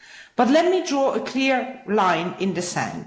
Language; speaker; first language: English; non-native, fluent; Dutch